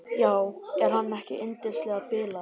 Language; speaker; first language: Icelandic; native; Icelandic